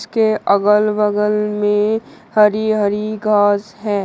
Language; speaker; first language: Hindi; native; Hindi